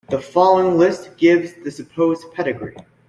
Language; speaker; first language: English; native; English